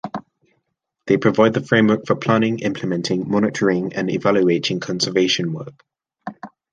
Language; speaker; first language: English; native; English